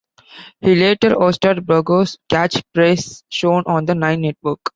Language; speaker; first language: English; non-native, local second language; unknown